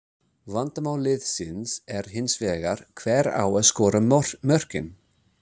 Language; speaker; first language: Icelandic; non-native, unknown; English